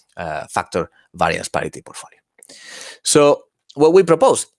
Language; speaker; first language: English; non-native, fluent; Spanish